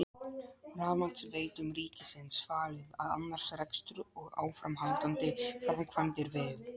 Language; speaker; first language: Icelandic; non-native, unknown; Polish